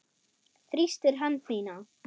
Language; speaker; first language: Icelandic; non-native, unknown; German